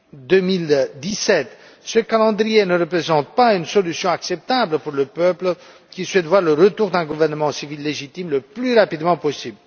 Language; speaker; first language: French; non-native, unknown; Romanian